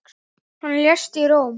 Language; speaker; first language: Icelandic; native; Icelandic